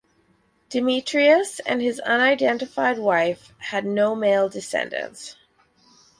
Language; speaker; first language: English; native; English